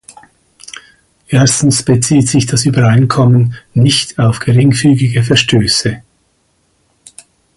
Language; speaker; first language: German; native; German